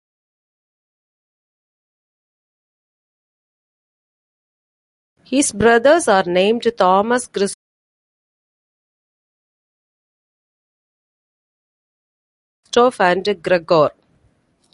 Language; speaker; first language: English; non-native, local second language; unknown